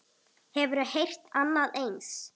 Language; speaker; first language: Icelandic; native; Icelandic